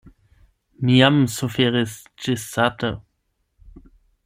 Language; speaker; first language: Esperanto; non-native, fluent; German